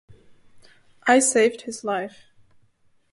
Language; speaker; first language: English; non-native, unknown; Slovak